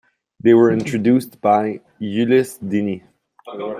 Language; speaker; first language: English; non-native, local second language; French